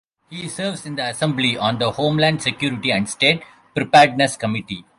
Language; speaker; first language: English; non-native, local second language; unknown